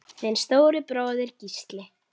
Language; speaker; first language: Icelandic; native; Icelandic